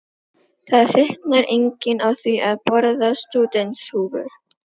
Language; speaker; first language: Icelandic; non-native, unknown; Filipino